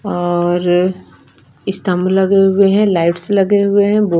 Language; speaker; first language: Hindi; non-native, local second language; Punjabi